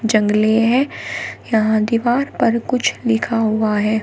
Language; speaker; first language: Hindi; native; Hindi